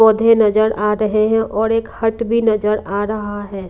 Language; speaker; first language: Hindi; non-native, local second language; Punjabi